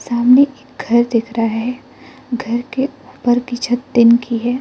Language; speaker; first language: Hindi; non-native, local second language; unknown